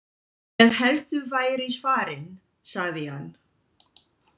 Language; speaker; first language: Icelandic; non-native, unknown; English